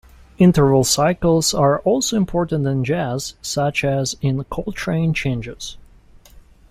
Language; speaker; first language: English; non-native, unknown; Russian